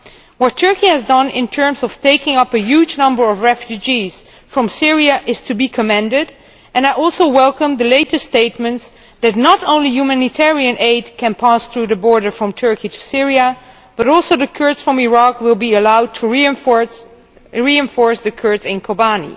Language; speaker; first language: English; non-native, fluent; Dutch